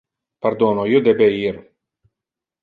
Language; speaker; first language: Interlingua; non-native, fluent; Italian